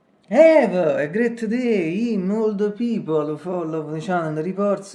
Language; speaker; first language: English; non-native, fluent; Italian